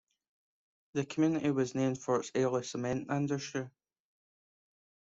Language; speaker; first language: English; native; English